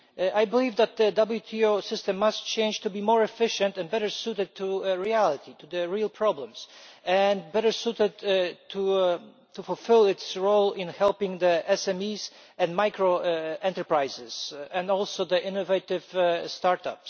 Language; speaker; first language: English; non-native, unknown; Polish